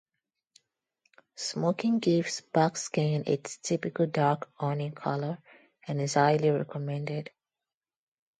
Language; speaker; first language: English; non-native, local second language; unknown